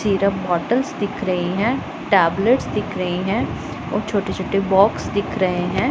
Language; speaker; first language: Hindi; non-native, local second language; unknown